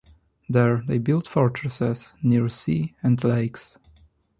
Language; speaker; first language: English; non-native, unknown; Polish